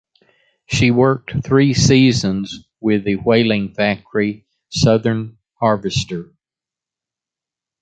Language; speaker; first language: English; native; English